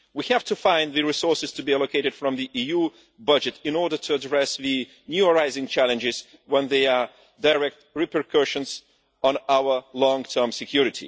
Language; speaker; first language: English; non-native, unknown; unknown